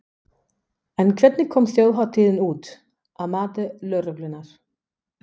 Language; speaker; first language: Icelandic; non-native, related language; Danish